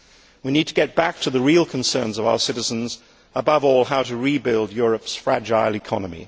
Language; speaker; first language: English; native; English